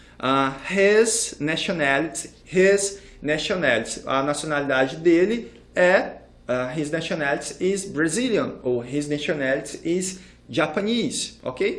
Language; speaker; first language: English; non-native, fluent; Portuguese